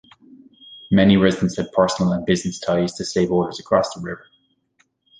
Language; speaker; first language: English; native; English